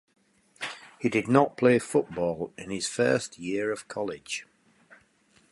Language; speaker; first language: English; native; English